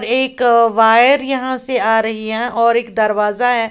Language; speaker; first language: Hindi; native; Hindi